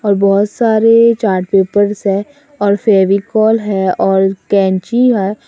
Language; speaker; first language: Hindi; non-native, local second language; Assamese